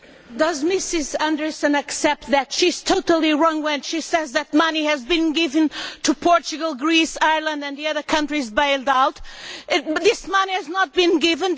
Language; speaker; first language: English; non-native, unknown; Portuguese